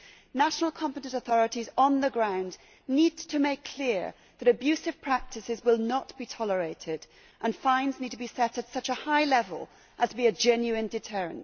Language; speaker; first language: English; native; English